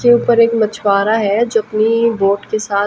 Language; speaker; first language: Hindi; native; Hindi